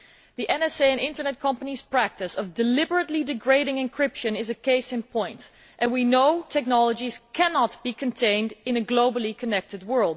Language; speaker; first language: English; non-native, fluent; Dutch